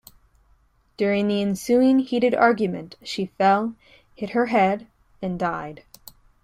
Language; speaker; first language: English; native; English